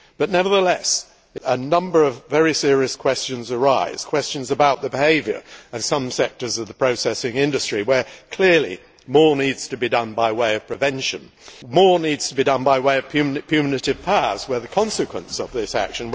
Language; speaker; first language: English; native; English